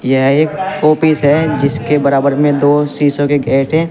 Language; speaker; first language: Hindi; native; Hindi